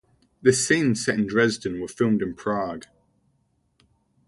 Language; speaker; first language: English; native; English